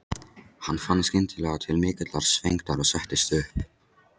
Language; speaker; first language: Icelandic; non-native, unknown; Polish